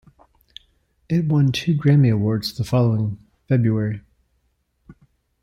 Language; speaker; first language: English; native; English